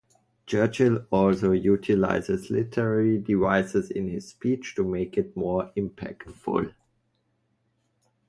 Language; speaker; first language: English; non-native, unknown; German